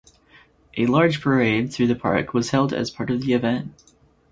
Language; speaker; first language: English; native; English